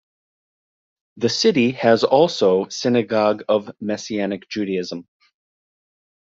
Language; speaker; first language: English; native; English